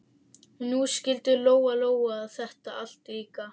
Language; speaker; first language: Icelandic; native; Icelandic